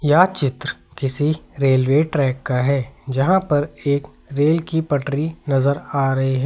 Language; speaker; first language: Hindi; native; Hindi